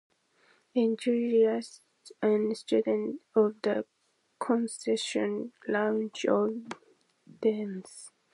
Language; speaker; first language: English; non-native, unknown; Japanese